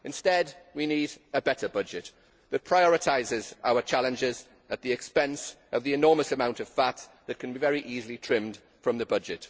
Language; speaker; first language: English; native; English